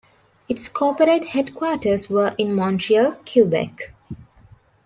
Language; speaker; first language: English; non-native, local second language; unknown